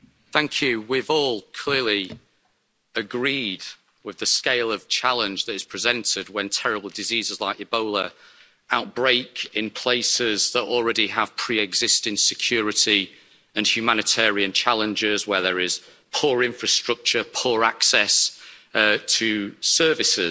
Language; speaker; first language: English; native; English